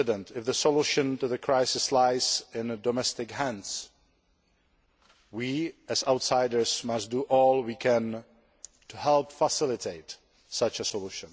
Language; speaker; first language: English; non-native, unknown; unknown